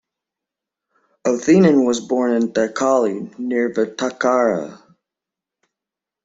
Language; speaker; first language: English; native; English